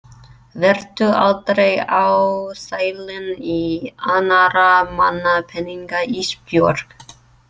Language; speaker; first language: Icelandic; non-native, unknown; English